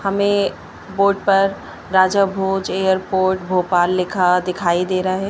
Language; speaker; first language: Hindi; native; Hindi